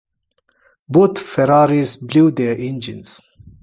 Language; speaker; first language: English; non-native, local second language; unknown